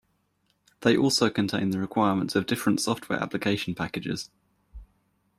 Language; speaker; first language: English; native; English